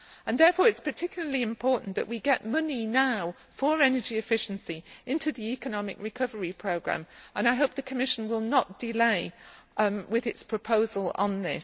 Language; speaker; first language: English; native; English